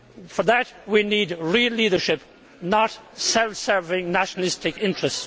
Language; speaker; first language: English; native; English